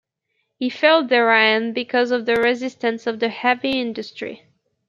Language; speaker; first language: English; native; English